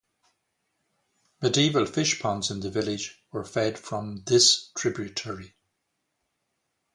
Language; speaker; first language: English; native; English